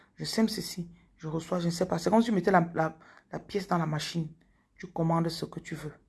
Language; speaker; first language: French; non-native, local second language; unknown